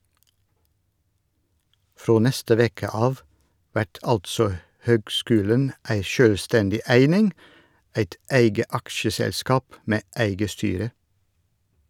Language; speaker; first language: Norwegian; non-native, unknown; Dutch